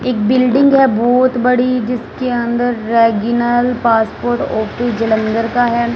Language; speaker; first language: Hindi; non-native, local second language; Punjabi